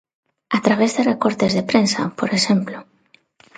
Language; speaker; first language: Galician; non-native, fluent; Spanish